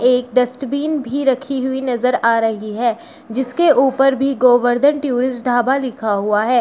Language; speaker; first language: Hindi; native; Hindi